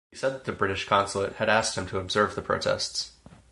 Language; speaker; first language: English; native; English